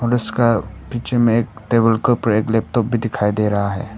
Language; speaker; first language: Hindi; non-native, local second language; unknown